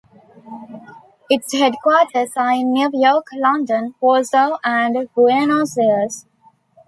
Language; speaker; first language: English; non-native, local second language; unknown